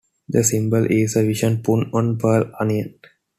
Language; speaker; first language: English; non-native, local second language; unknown